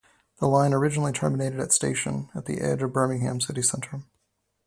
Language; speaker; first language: English; native; English